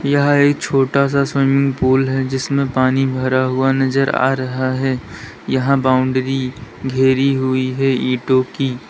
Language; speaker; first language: Hindi; native; Hindi